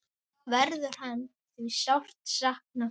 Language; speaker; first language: Icelandic; native; Icelandic